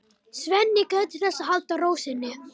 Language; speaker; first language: Icelandic; non-native, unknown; Romanian